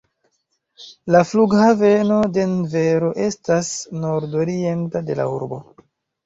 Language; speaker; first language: Esperanto; non-native, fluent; Chinese